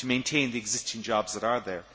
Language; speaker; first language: English; native; English